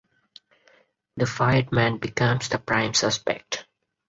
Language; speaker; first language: English; non-native, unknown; Bangla